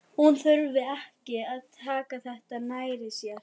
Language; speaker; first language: Icelandic; non-native, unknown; German